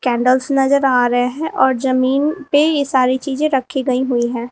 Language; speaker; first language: Hindi; native; Hindi